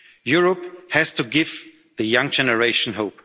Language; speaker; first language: English; non-native, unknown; German